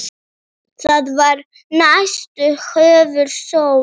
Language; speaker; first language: Icelandic; native; Icelandic